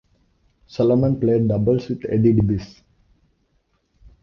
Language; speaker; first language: English; non-native, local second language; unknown